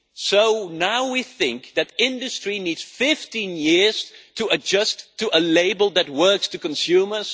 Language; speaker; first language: English; non-native, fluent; Dutch